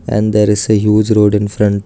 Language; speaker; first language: English; non-native, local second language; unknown